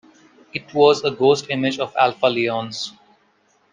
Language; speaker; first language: English; non-native, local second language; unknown